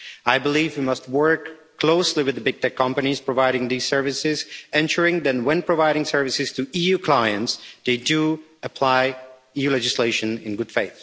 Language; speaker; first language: English; non-native, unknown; Czech